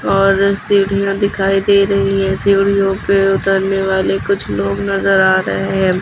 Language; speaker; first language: Hindi; native; Hindi